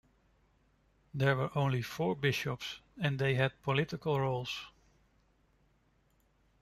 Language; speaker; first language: English; non-native, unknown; Dutch